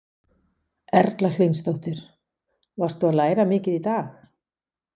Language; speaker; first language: Icelandic; non-native, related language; Danish